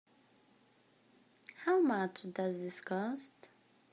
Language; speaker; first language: English; native; English